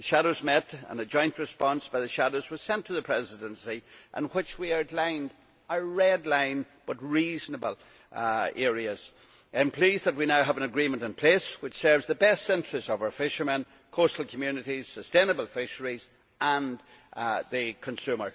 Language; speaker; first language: English; native; English